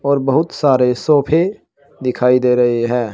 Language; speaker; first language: Hindi; native; Hindi